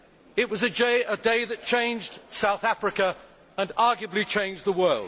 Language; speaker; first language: English; native; English